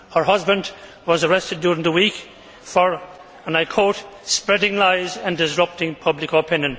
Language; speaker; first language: English; native; English